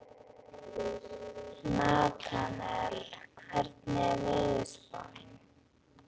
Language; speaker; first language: Icelandic; native; Icelandic